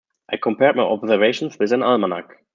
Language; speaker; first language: English; non-native, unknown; German